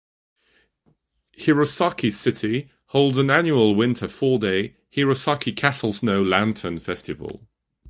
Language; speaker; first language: English; non-native, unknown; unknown